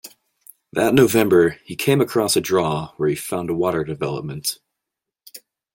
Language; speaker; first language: English; native; English